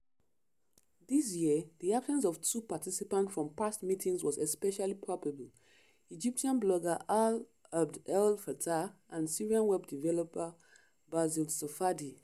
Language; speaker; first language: English; non-native, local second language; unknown